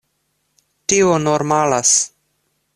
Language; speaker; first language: Esperanto; non-native, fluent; Russian